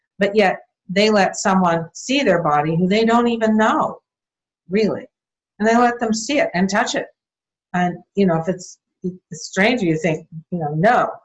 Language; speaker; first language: English; native; English